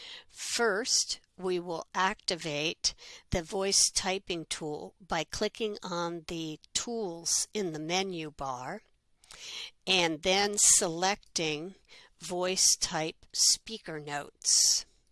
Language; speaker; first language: English; native; English